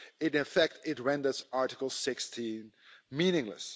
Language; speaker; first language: English; non-native, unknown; Dutch